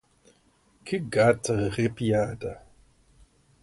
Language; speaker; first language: Portuguese; non-native, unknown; English